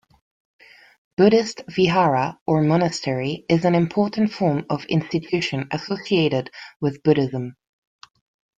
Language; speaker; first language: English; non-native, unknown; Spanish